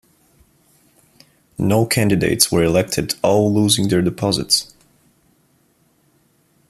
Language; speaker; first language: English; non-native, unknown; Bulgarian